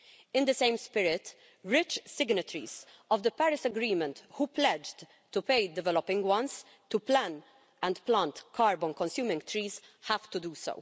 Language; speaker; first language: English; non-native, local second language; Maltese